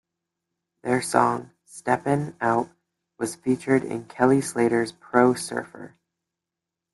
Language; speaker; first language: English; native; English